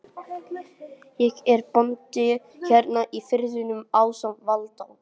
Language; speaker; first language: Icelandic; non-native, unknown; English